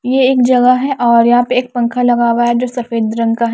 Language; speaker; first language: Hindi; non-native, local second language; Punjabi